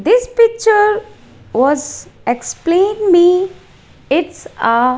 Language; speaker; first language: English; non-native, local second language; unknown